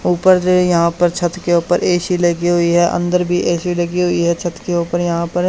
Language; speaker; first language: Hindi; native; Hindi